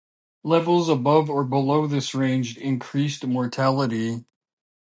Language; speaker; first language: English; native; English